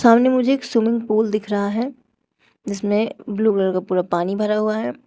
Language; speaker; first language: Hindi; native; Hindi